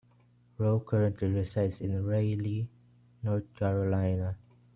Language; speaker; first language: English; non-native, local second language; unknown